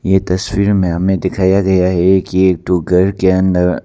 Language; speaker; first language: Hindi; non-native, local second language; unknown